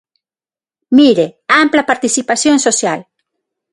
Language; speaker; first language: Galician; non-native, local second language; Spanish